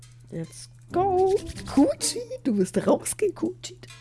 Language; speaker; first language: German; native; German